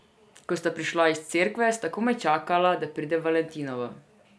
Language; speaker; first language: Slovenian; non-native, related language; Serbian